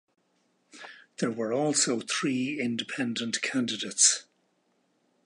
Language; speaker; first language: English; native; English